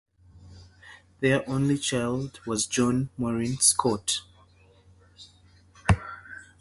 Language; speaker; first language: English; native; English